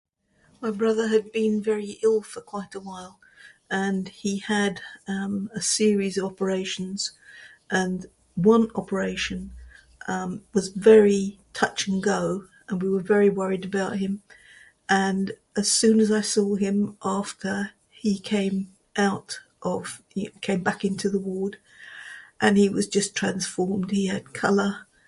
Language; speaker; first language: English; native; English